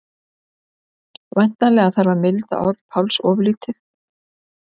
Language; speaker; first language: Icelandic; native; Icelandic